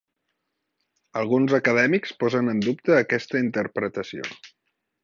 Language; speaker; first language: Catalan; native; Catalan